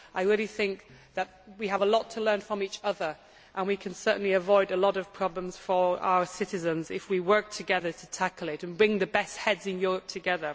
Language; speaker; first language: English; native; English